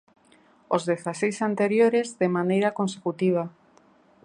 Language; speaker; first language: Galician; native; Galician